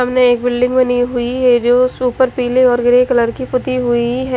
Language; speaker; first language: Hindi; native; Hindi